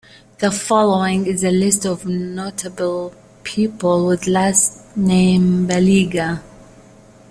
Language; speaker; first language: English; native; English